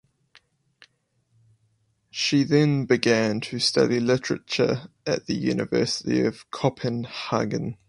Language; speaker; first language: English; native; English